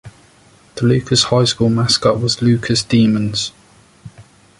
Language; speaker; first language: English; native; English